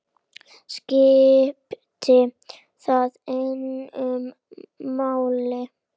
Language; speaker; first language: Icelandic; native; Icelandic